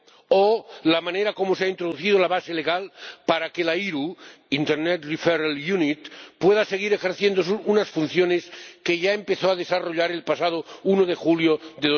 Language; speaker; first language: Spanish; non-native, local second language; Catalan